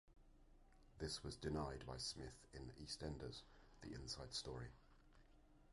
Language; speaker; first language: English; native; English